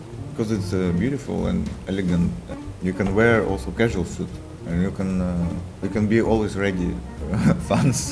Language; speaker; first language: English; non-native, fluent; Russian